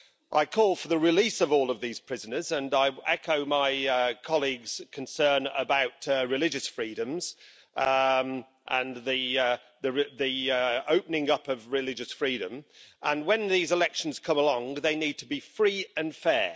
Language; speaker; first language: English; native; English